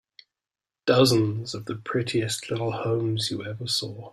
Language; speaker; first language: English; native; English